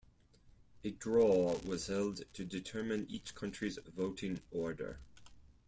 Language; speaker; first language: English; non-native, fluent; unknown